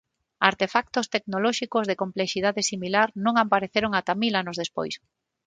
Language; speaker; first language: Galician; non-native, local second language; Spanish